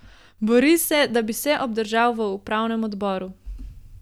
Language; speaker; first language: Slovenian; native; Slovenian